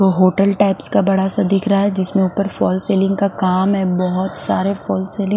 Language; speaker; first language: Hindi; non-native, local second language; Punjabi